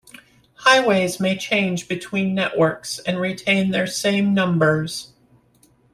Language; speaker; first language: English; native; English